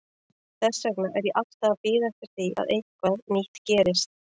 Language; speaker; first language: Icelandic; native; Icelandic